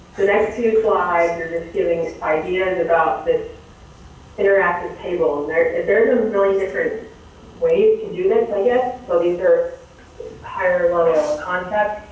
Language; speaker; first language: English; native; English